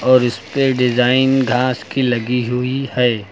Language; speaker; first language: Hindi; native; Hindi